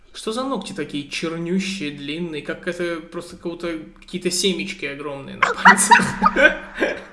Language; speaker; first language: Russian; native; Russian